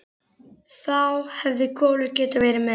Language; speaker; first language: Icelandic; native; Icelandic